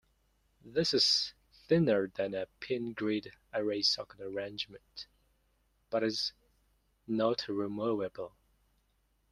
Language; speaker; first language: English; non-native, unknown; Mongolian